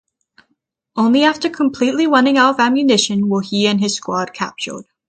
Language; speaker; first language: English; native; English